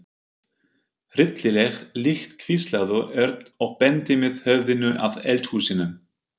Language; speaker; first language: Icelandic; non-native, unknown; German